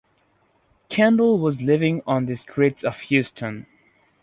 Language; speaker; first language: English; non-native, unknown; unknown